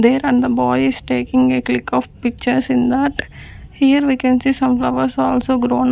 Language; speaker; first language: English; non-native, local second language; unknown